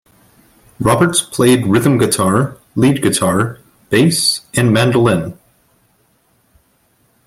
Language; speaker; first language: English; native; English